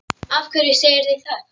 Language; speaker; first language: Icelandic; non-native, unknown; English